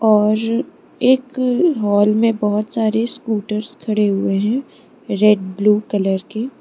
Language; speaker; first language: Hindi; non-native, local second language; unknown